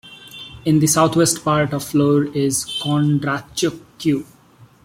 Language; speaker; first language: English; non-native, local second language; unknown